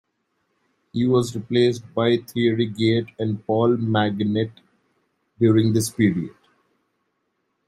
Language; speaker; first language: English; non-native, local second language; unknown